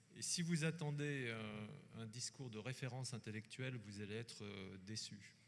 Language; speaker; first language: French; native; French